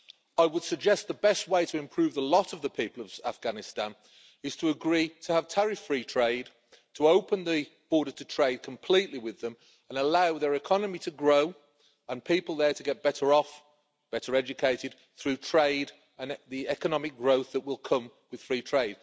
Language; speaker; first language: English; native; English